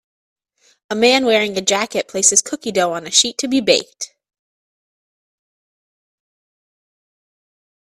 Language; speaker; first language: English; native; English